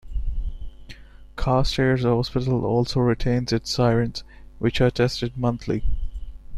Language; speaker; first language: English; non-native, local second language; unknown